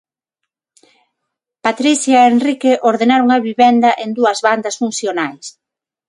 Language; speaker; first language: Galician; non-native, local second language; Spanish